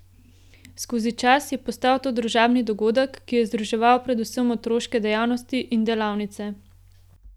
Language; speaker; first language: Slovenian; native; Slovenian